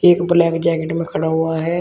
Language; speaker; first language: Hindi; native; Hindi